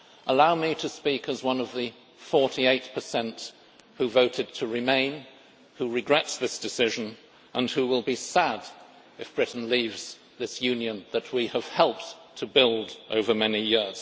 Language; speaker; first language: English; native; English